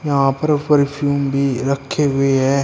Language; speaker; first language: Hindi; native; Hindi